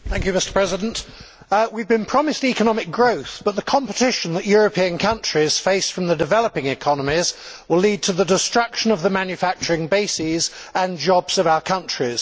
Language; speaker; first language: English; native; English